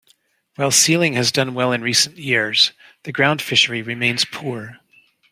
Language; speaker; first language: English; native; English